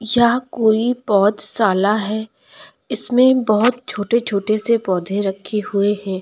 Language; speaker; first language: Hindi; native; Hindi